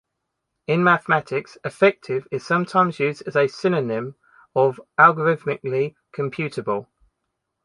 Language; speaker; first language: English; native; English